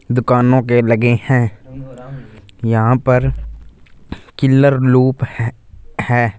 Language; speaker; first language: Hindi; non-native, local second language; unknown